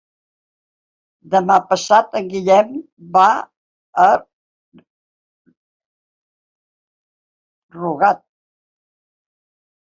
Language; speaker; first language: Catalan; non-native, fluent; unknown